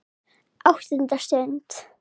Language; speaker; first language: Icelandic; non-native, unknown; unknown